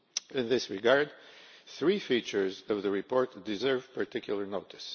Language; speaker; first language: English; non-native, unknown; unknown